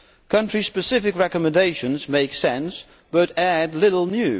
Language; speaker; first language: English; non-native, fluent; Dutch